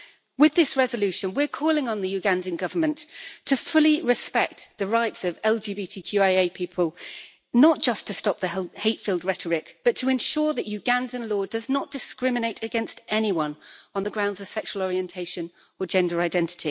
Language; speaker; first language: English; native; English